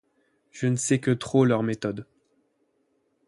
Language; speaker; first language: French; native; French